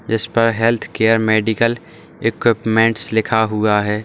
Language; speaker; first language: Hindi; native; Hindi